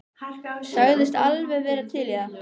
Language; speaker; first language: Icelandic; native; Icelandic